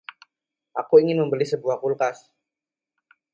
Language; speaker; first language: Indonesian; non-native, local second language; Javanese